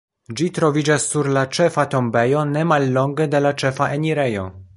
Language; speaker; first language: Esperanto; non-native, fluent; Polish